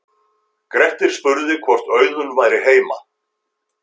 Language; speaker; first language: Icelandic; native; Icelandic